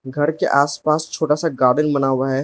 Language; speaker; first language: Hindi; non-native, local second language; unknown